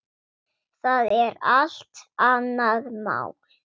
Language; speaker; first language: Icelandic; non-native, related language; Swedish